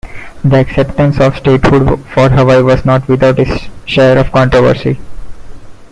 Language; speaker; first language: English; non-native, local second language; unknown